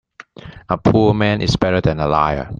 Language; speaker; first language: English; non-native, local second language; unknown